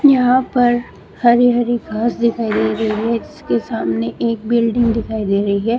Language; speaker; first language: Hindi; native; Hindi